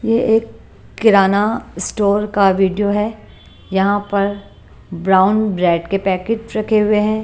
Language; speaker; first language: Hindi; non-native, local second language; Punjabi